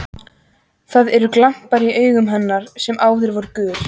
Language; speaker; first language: Icelandic; native; Icelandic